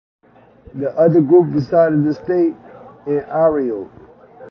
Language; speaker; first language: English; native; English